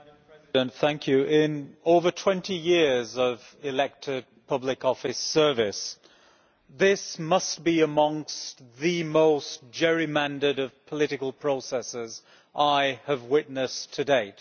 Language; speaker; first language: English; native; English